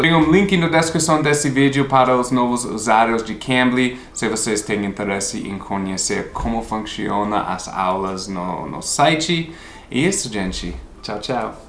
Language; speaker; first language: Portuguese; non-native, fluent; English